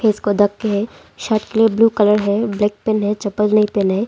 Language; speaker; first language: Hindi; non-native, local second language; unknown